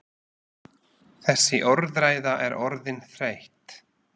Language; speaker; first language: Icelandic; non-native, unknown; Slovak